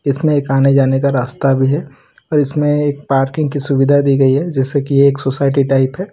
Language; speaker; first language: Hindi; non-native, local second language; Gujarati